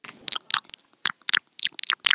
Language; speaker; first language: Icelandic; native; Icelandic